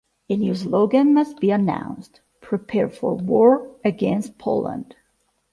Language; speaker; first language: English; non-native, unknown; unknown